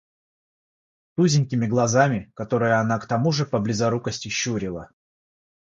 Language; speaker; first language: Russian; non-native, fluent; Georgian